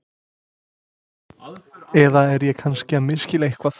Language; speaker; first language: Icelandic; non-native, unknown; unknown